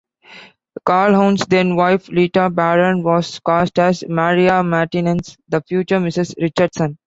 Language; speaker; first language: English; non-native, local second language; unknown